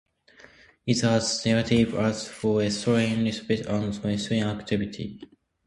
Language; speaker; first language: English; non-native, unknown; Japanese